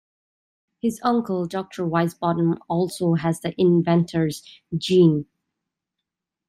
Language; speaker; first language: English; native; English